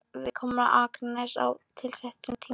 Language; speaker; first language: Icelandic; non-native, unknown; Polish